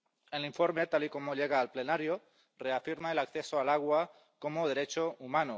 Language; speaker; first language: Spanish; non-native, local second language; Catalan